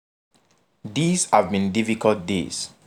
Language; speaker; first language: English; non-native, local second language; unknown